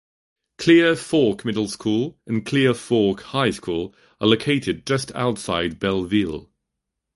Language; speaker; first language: English; non-native, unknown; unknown